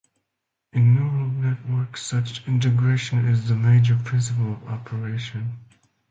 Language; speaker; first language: English; non-native, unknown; Finnish